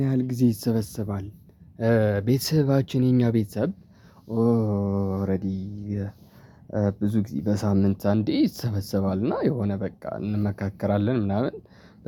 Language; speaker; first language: Amharic; non-native, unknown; Tigrinya